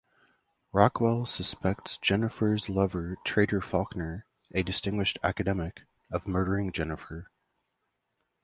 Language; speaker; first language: English; native; English